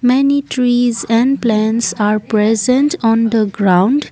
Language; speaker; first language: English; non-native, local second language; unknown